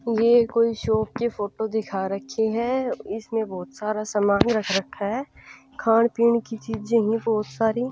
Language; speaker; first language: Hindi; non-native, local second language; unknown